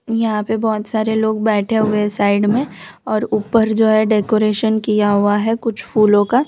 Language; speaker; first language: Hindi; non-native, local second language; Gujarati